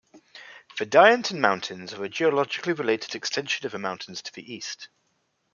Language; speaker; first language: English; native; English